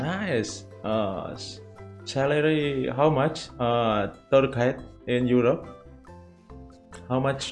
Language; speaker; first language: English; non-native, learner; Indonesian